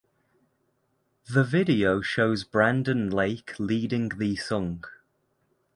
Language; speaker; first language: English; native; English